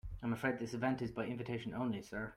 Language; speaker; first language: English; native; English